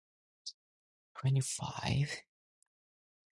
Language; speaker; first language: English; non-native, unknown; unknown